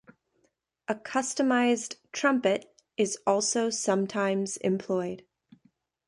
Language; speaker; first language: English; native; English